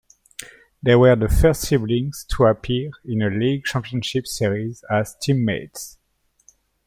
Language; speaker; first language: English; native; English